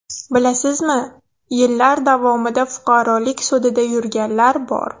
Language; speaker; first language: Uzbek; non-native, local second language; Russian